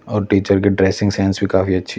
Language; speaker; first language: Hindi; native; Hindi